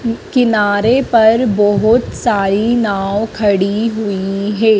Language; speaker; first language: Hindi; native; Hindi